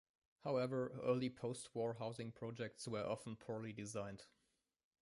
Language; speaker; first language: English; non-native, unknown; German